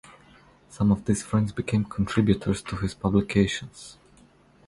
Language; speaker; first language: English; non-native, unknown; Croatian